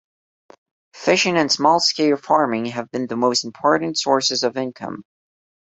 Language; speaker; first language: English; non-native, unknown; Portuguese